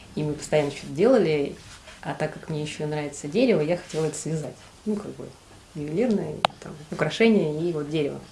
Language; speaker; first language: Russian; native; Russian